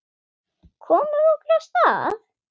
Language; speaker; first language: Icelandic; non-native, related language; Swedish